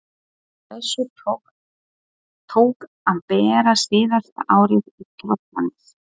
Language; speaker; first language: Icelandic; non-native, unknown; Polish